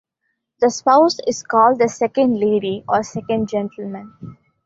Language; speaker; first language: English; non-native, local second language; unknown